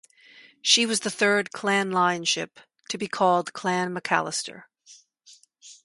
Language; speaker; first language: English; native; English